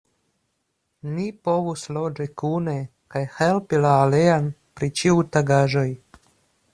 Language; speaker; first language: Esperanto; non-native, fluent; Russian